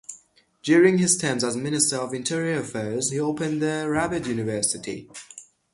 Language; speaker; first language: English; non-native, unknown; Persian